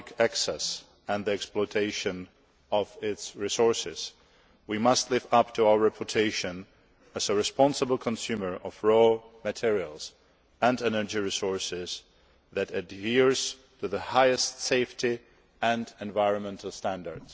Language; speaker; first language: English; non-native, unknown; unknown